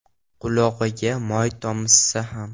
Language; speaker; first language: Uzbek; non-native, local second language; Russian